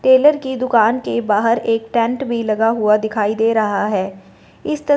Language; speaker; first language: Hindi; non-native, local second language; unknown